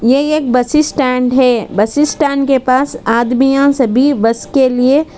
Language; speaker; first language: Hindi; non-native, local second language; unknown